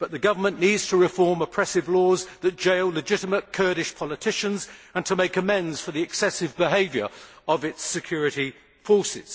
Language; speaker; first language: English; native; English